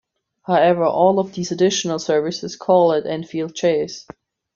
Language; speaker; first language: English; non-native, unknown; German